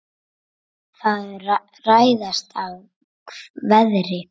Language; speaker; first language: Icelandic; native; Icelandic